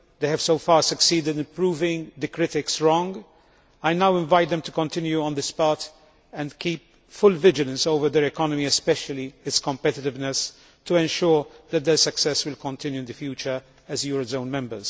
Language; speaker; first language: English; non-native, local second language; Maltese